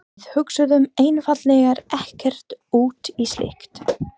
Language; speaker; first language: Icelandic; non-native, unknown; English